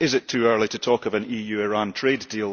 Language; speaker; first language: English; early bilingual, heritage; English